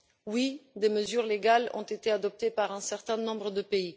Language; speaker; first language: French; non-native, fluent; Bulgarian